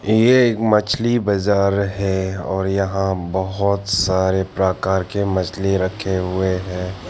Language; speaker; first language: Hindi; non-native, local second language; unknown